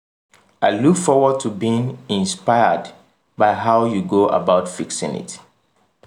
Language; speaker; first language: English; non-native, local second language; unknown